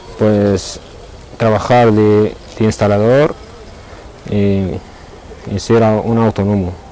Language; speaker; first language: Spanish; non-native, learner; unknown